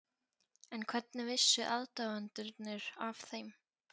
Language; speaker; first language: Icelandic; non-native, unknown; Polish